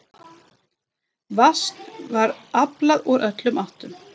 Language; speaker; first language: Icelandic; non-native, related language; Swedish